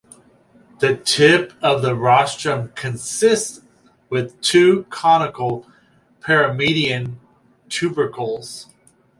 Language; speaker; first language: English; native; English